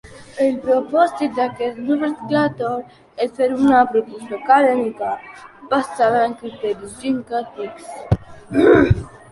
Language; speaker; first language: Catalan; non-native, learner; Spanish